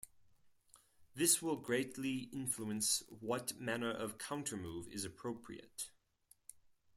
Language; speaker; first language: English; non-native, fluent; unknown